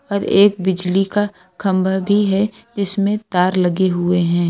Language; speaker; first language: Hindi; native; Hindi